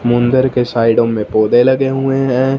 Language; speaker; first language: Hindi; non-native, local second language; Punjabi